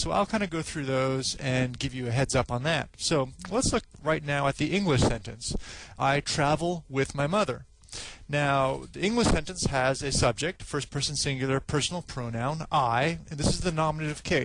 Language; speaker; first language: English; native; English